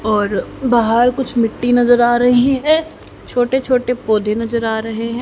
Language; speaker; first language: Hindi; native; Hindi